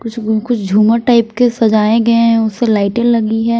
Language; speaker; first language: Hindi; non-native, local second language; Punjabi